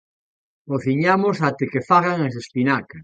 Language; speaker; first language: Galician; native; Galician